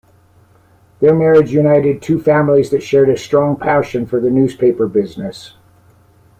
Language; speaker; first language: English; native; English